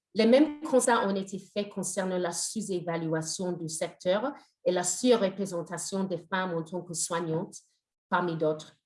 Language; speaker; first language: French; non-native, fluent; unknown